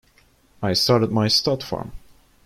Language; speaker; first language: English; non-native, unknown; Turkish